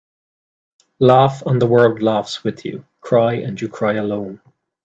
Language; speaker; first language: English; native; English